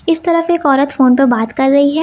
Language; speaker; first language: Hindi; native; Hindi